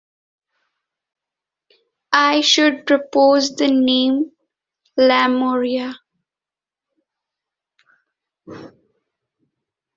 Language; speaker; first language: English; non-native, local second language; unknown